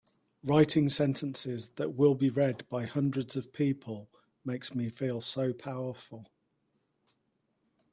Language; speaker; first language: English; native; English